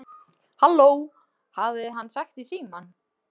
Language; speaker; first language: Icelandic; non-native, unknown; Polish